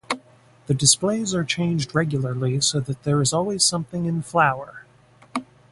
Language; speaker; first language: English; native; English